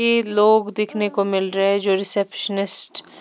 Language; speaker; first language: Hindi; non-native, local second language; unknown